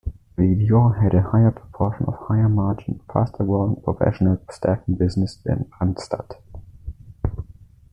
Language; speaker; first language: English; non-native, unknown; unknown